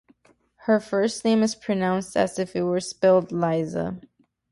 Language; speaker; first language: English; native; English